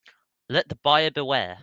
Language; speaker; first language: English; native; English